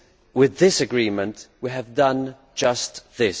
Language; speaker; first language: English; non-native, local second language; Maltese